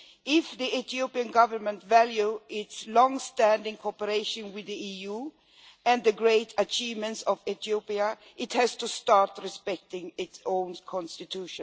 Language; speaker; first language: English; non-native, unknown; Swedish